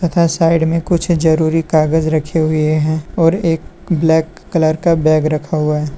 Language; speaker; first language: Hindi; native; Hindi